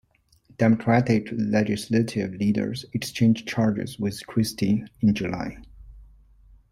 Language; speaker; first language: English; non-native, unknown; Chinese